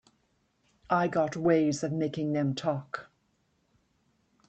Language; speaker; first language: English; native; English